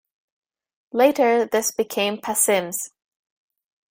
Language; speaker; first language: English; native; English